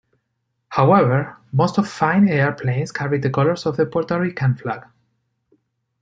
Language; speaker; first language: English; non-native, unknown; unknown